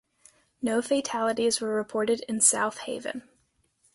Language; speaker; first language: English; native; English